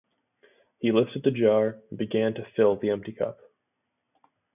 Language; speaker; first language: English; native; English